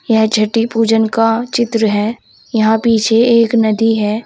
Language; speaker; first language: Hindi; native; Hindi